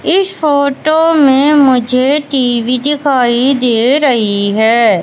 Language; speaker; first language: Hindi; native; Hindi